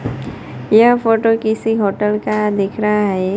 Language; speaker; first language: Hindi; non-native, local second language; Gujarati